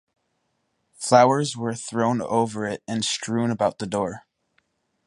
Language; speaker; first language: English; native; English